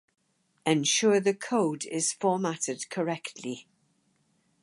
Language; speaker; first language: English; native; English